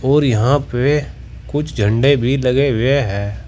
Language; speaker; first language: Hindi; native; Hindi